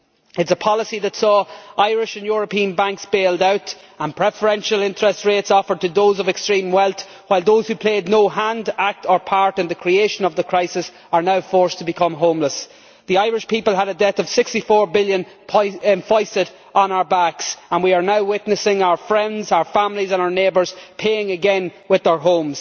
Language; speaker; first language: English; native; English